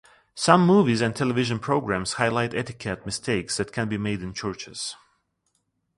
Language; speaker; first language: English; non-native, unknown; Russian